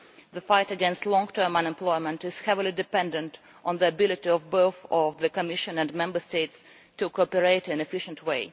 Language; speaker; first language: English; non-native, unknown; Russian